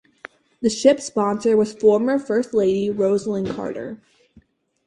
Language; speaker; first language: English; native; English